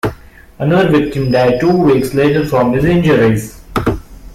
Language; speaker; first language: English; non-native, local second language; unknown